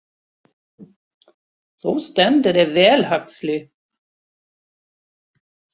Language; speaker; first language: Icelandic; non-native, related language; Swedish